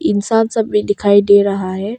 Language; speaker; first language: Hindi; early bilingual, other home language; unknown